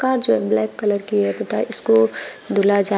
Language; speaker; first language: Hindi; native; Hindi